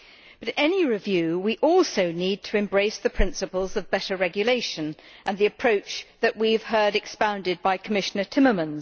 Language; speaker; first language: English; native; English